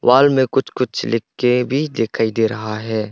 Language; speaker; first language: Hindi; non-native, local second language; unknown